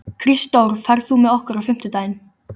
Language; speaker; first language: Icelandic; native; Icelandic